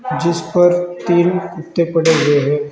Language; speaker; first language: Hindi; native; Hindi